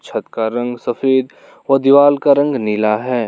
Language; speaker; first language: Hindi; non-native, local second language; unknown